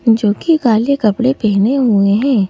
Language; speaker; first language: Hindi; native; Hindi